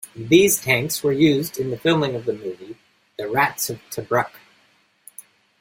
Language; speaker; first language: English; native; English